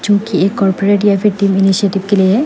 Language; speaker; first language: Hindi; non-native, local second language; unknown